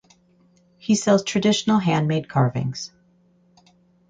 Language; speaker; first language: English; native; English